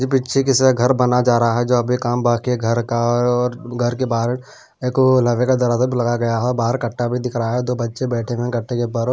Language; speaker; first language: Hindi; non-native, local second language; Punjabi